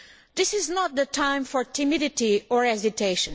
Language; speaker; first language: English; non-native, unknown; Portuguese